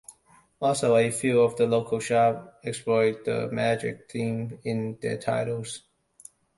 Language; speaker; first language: English; non-native, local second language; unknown